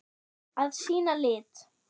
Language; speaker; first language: Icelandic; non-native, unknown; German